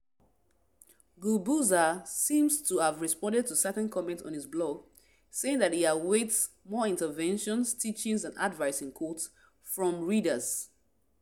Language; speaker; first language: English; non-native, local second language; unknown